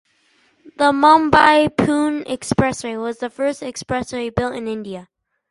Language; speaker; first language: English; native; English